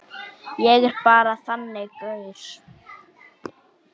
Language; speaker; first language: Icelandic; native; Icelandic